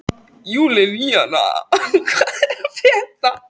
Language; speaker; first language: Icelandic; native; Icelandic